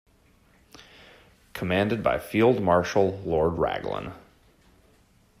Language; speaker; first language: English; native; English